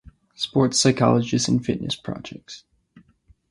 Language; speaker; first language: English; native; English